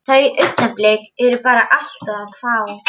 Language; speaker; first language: Icelandic; non-native, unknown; Polish